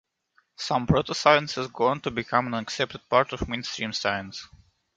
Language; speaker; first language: English; non-native, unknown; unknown